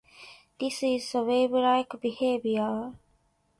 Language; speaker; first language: English; non-native, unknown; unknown